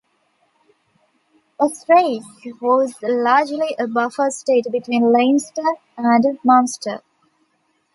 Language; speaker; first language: English; non-native, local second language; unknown